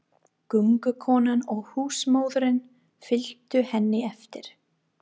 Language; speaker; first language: Icelandic; non-native, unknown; English